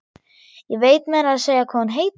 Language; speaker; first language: Icelandic; non-native, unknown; German